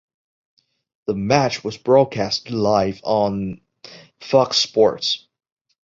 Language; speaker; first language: English; non-native, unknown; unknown